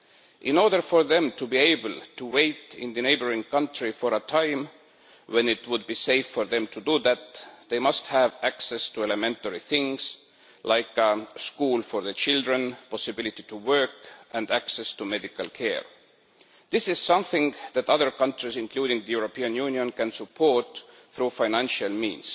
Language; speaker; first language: English; non-native, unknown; Estonian